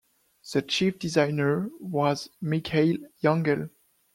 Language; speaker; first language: English; non-native, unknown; French